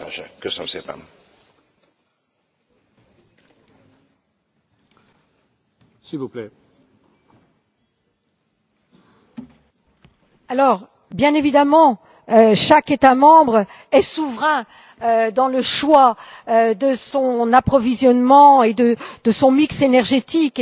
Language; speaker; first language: French; native; French